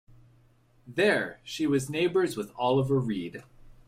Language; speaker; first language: English; native; English